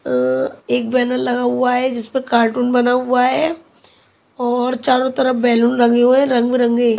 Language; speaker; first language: Hindi; non-native, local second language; Punjabi